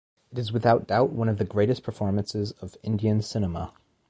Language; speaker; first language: English; native; English